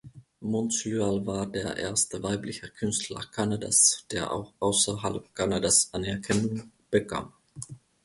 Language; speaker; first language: German; non-native, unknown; Finnish